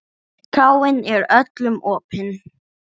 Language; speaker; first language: Icelandic; non-native, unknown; English